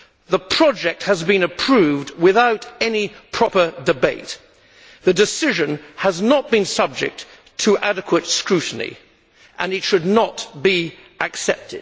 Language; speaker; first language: English; native; English